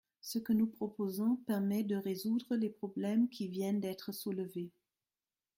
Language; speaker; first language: French; non-native, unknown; German